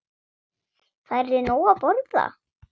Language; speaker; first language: Icelandic; non-native, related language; Swedish